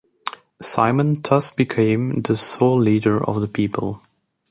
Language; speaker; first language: English; native; English